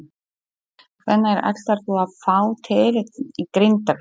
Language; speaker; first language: Icelandic; non-native, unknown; Polish